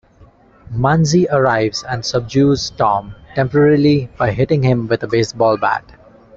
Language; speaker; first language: English; non-native, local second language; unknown